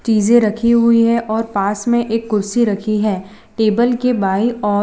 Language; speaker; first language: Hindi; non-native, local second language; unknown